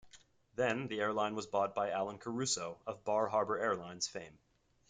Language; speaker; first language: English; native; English